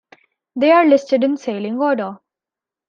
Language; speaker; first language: English; non-native, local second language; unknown